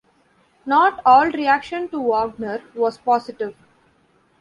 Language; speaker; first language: English; non-native, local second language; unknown